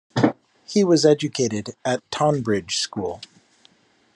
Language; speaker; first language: English; native; English